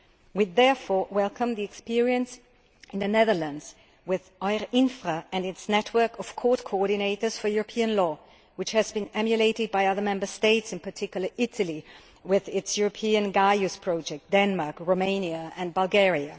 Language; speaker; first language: English; non-native, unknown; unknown